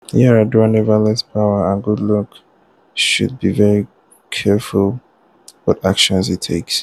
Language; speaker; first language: English; non-native, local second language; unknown